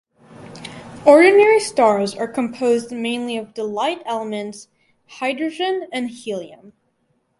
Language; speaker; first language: English; native; English